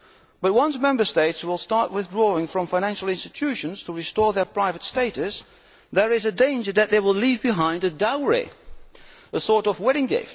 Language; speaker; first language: English; non-native, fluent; Dutch